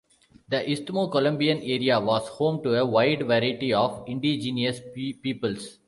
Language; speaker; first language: English; non-native, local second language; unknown